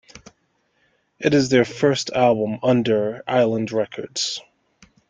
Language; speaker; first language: English; native; English